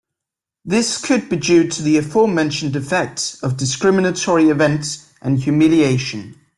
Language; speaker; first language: English; native; English